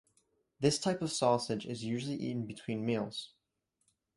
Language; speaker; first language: English; native; English